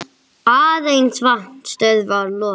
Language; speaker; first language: Icelandic; non-native, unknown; English